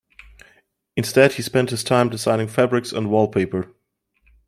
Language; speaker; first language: English; non-native, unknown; German